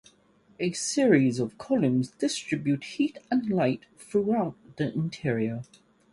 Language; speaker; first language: English; native; English